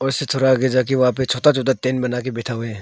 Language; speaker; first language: Hindi; non-native, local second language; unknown